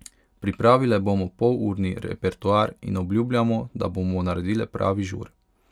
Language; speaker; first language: Slovenian; non-native, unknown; Hungarian